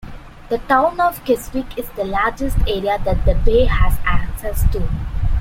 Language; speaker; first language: English; non-native, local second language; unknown